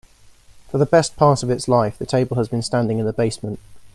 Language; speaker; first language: English; native; English